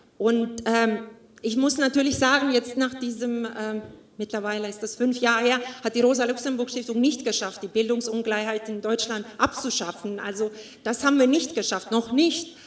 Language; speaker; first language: German; non-native, fluent; Estonian